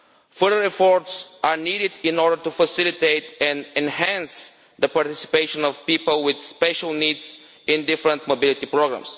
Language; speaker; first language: English; non-native, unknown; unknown